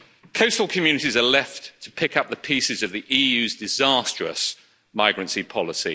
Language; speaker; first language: English; native; English